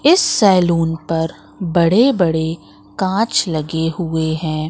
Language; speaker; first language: Hindi; native; Hindi